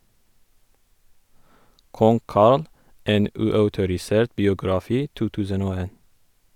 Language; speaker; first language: Norwegian; non-native, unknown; Kurdish